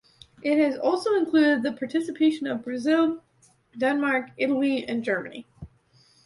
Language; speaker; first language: English; native; English